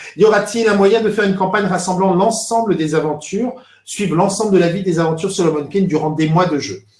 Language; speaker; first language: French; native; French